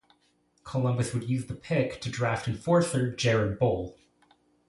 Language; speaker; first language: English; native; English